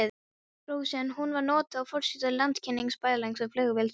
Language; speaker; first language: Icelandic; non-native, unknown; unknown